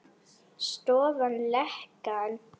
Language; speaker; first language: Icelandic; non-native, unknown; Polish